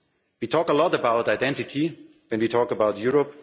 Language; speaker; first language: English; non-native, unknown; German